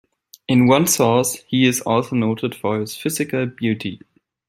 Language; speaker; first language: English; non-native, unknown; German